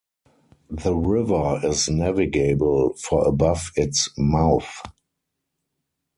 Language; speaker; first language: English; non-native, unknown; German